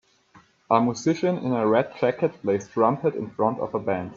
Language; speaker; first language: English; native; English